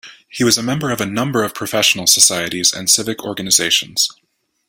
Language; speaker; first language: English; native; English